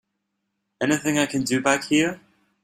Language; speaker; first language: English; native; English